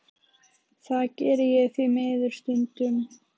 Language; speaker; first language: Icelandic; native; Icelandic